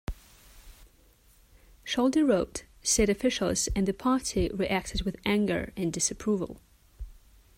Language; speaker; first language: English; non-native, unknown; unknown